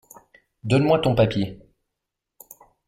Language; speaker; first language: French; native; French